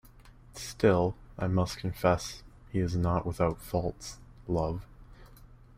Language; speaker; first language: English; native; English